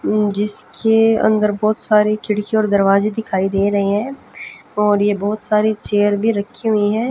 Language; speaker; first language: Hindi; native; Hindi